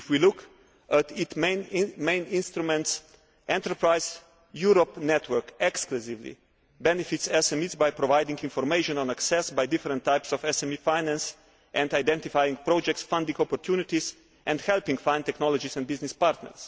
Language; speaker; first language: English; non-native, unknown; Slovenian